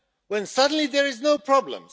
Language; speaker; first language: English; non-native, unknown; Swedish